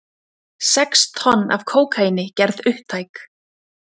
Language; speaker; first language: Icelandic; native; Icelandic